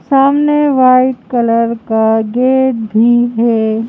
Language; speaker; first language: Hindi; native; Hindi